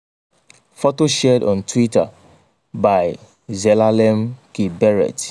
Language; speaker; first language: English; non-native, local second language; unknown